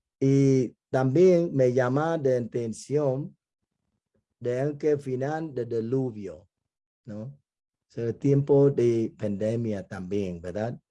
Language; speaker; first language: Spanish; non-native, fluent; Vietnamese